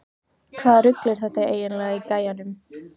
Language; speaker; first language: Icelandic; native; Icelandic